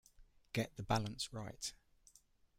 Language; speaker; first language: English; native; English